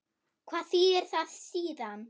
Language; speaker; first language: Icelandic; non-native, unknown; German